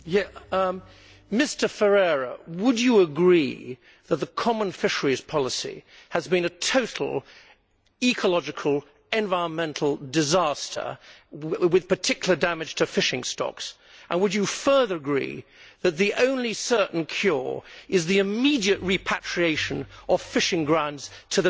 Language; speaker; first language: English; native; English